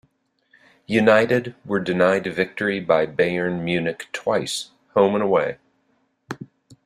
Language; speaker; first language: English; native; English